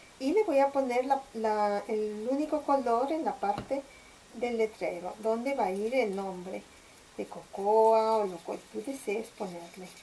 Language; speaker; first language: Spanish; native; Spanish